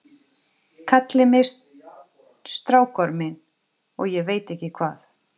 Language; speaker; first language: Icelandic; non-native, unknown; Portuguese